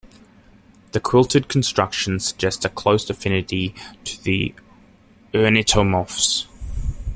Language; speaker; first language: English; native; English